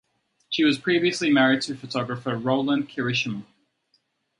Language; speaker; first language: English; native; English